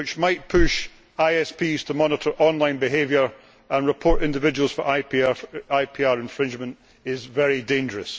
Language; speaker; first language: English; native; English